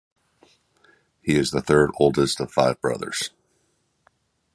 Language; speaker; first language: English; native; English